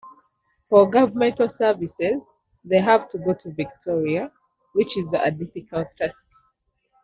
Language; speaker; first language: English; non-native, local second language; Ganda